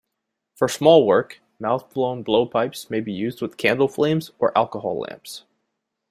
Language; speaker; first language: English; native; English